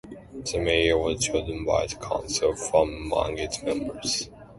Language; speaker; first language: English; non-native, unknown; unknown